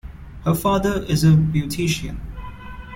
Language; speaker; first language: English; non-native, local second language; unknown